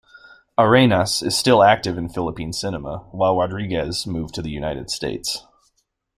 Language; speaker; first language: English; native; English